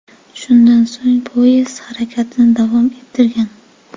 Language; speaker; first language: Uzbek; native; Uzbek